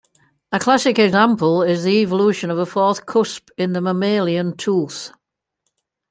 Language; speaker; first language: English; native; English